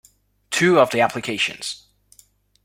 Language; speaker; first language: English; non-native, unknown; Spanish